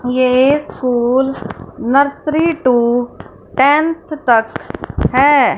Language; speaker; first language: Hindi; non-native, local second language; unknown